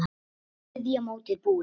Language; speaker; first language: Icelandic; native; Icelandic